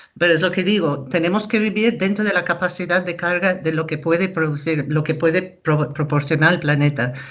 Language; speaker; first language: Spanish; non-native, fluent; English